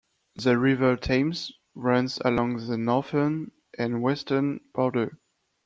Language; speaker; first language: English; non-native, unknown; French